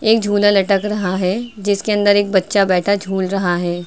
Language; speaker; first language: Hindi; native; Hindi